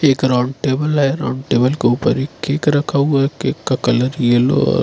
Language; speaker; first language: Hindi; non-native, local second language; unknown